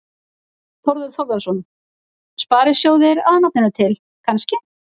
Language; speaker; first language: Icelandic; native; Icelandic